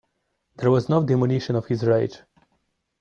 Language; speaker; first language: English; non-native, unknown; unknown